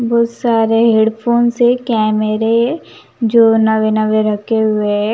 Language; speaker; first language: Hindi; non-native, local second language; Punjabi